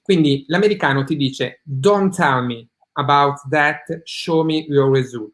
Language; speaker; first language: English; non-native, learner; Italian